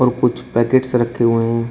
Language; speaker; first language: Hindi; native; Hindi